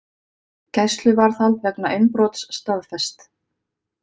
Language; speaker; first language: Icelandic; native; Icelandic